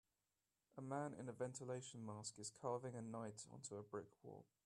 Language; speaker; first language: English; native; English